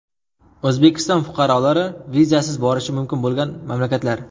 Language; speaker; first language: Uzbek; native; Uzbek